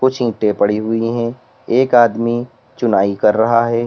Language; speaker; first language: Hindi; native; Hindi